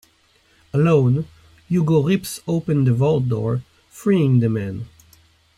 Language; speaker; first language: English; native; English